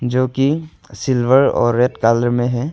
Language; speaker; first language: Hindi; non-native, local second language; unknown